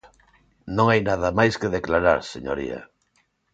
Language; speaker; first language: Galician; non-native, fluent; Spanish